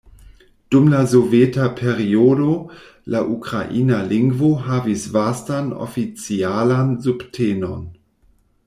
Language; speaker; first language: Esperanto; non-native, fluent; German